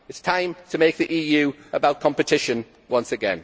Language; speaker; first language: English; native; English